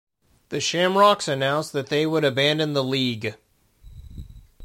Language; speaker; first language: English; native; English